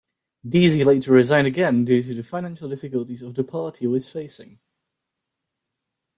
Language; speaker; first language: English; native; English